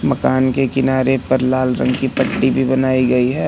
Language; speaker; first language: Hindi; native; Hindi